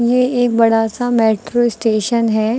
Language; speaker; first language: Hindi; native; Hindi